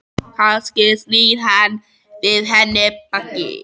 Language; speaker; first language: Icelandic; native; Icelandic